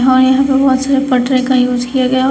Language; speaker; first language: Hindi; native; Hindi